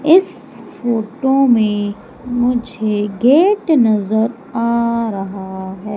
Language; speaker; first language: Hindi; native; Hindi